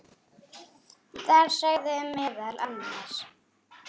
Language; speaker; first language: Icelandic; native; Icelandic